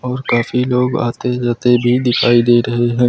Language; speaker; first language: Hindi; native; Hindi